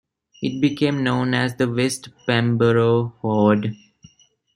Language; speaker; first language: English; non-native, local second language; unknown